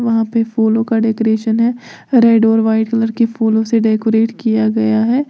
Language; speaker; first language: Hindi; native; Hindi